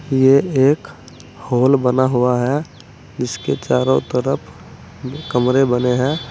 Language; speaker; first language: Hindi; native; Hindi